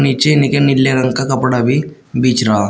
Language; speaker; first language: Hindi; native; Hindi